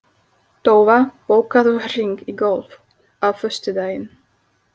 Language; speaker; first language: Icelandic; non-native, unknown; Slovak